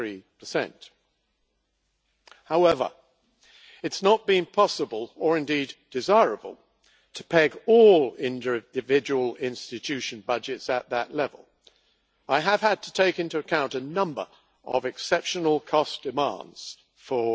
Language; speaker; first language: English; native; English